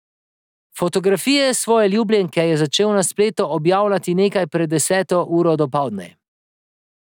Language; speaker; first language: Slovenian; native; Slovenian